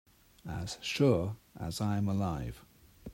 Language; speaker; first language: English; native; English